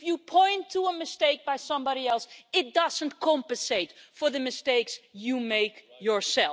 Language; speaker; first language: English; non-native, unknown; Dutch